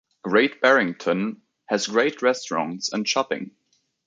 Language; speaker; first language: English; native; English